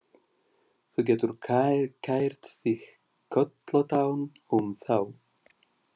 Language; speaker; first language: Icelandic; non-native, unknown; Russian